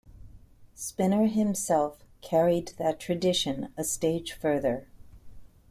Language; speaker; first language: English; native; English